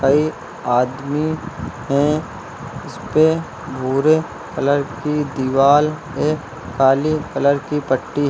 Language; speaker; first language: Hindi; native; Hindi